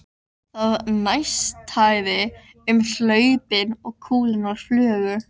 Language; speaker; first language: Icelandic; native; Icelandic